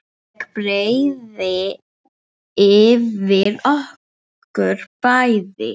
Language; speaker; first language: Icelandic; non-native, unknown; English